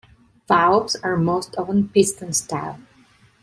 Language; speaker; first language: English; non-native, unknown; Italian